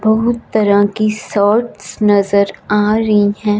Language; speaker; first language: Hindi; non-native, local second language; Punjabi